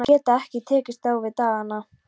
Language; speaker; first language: Icelandic; non-native, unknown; Polish